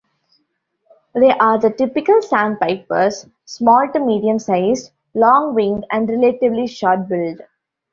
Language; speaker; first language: English; non-native, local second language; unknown